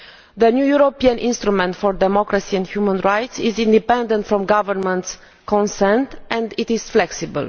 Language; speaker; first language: English; non-native, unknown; Romanian